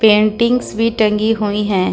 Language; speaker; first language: Hindi; native; Hindi